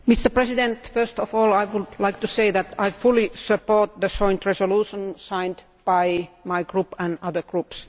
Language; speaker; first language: English; non-native, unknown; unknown